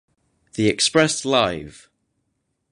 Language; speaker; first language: English; native; English